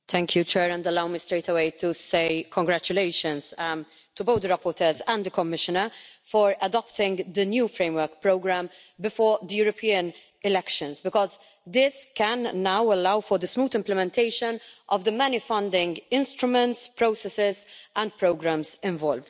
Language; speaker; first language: English; non-native, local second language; Maltese